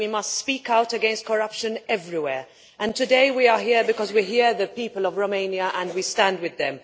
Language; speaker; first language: English; non-native, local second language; Maltese